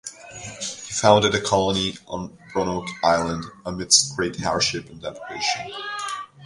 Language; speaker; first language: English; non-native, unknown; Spanish